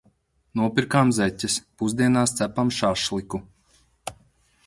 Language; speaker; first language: Latvian; non-native, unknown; Lithuanian